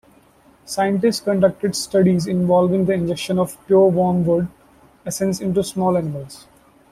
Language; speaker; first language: English; non-native, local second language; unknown